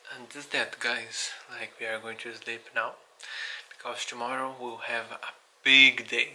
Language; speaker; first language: English; non-native, learner; Portuguese